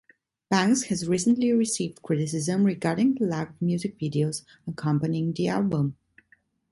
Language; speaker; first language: English; non-native, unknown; Italian